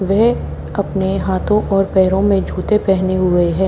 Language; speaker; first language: Hindi; native; Hindi